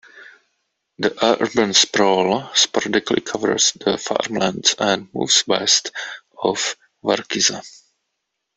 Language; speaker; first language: English; non-native, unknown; Czech